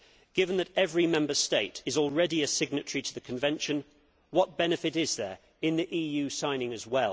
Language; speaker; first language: English; native; English